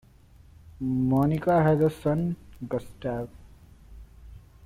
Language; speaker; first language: English; non-native, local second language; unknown